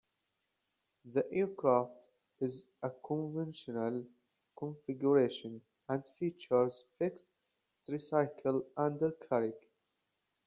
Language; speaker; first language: English; native; English